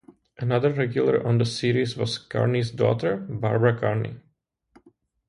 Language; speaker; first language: English; non-native, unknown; Czech